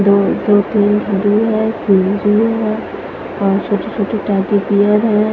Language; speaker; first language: Hindi; non-native, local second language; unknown